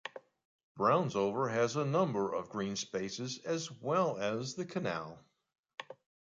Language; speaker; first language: English; native; English